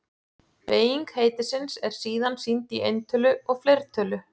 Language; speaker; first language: Icelandic; native; Icelandic